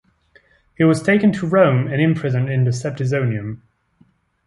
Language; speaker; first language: English; non-native, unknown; French